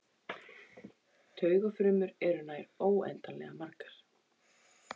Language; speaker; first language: Icelandic; native; Icelandic